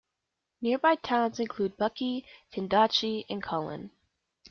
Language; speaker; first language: English; native; English